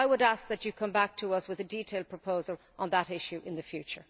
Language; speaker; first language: English; native; English